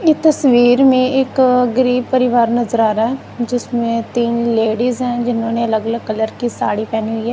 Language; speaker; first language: Hindi; non-native, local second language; Punjabi